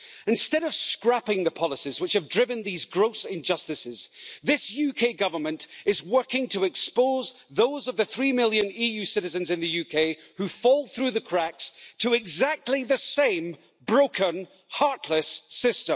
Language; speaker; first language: English; native; English